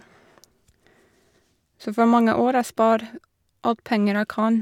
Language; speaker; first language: Norwegian; non-native, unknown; English